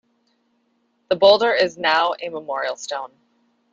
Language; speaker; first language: English; native; English